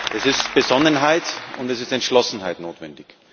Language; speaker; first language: German; native; German